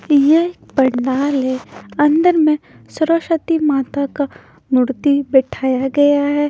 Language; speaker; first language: Hindi; non-native, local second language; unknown